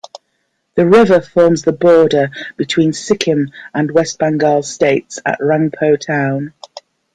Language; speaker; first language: English; native; English